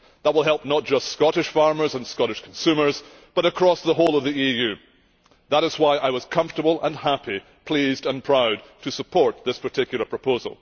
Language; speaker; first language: English; native; English